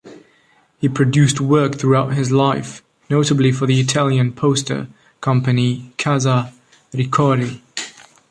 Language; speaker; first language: English; non-native, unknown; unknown